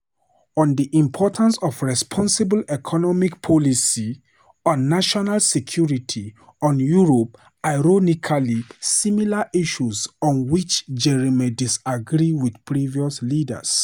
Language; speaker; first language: English; non-native, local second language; Hausa